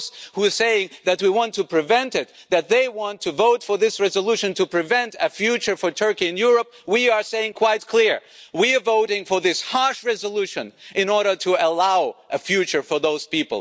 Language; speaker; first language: English; non-native, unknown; German